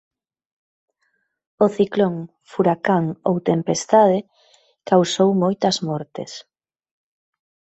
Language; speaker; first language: Galician; native; Galician